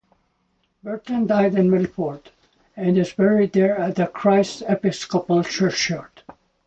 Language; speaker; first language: English; non-native, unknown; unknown